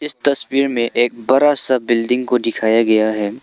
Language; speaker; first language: Hindi; non-native, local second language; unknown